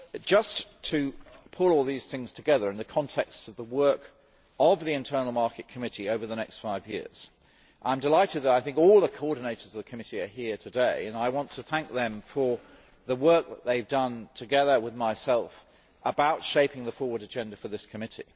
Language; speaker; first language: English; native; English